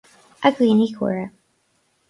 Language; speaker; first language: Irish; non-native, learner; English